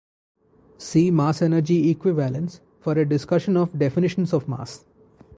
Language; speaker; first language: English; non-native, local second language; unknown